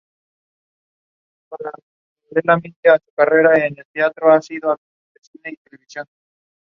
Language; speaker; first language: English; non-native, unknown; Spanish